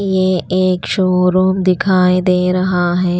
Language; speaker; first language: Hindi; non-native, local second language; Punjabi